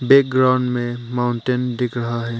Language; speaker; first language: Hindi; early bilingual, other home language; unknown